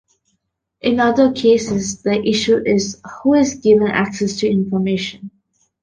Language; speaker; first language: English; non-native, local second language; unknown